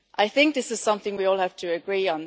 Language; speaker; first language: English; non-native, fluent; German